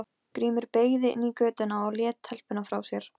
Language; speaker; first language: Icelandic; non-native, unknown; Polish